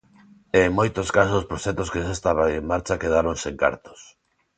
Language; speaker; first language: Galician; non-native, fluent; Spanish